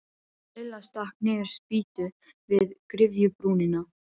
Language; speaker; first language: Icelandic; non-native, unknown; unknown